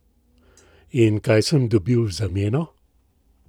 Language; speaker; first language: Slovenian; native; Slovenian